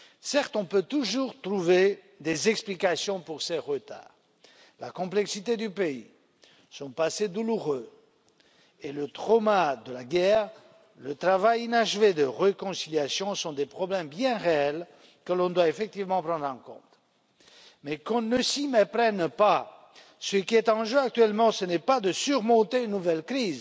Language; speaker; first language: French; non-native, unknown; Romanian